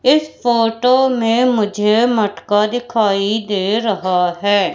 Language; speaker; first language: Hindi; native; Hindi